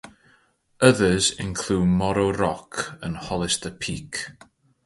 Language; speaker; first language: English; native; English